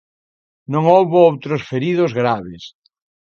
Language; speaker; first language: Galician; native; Galician